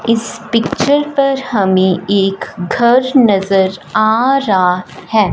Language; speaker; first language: Hindi; non-native, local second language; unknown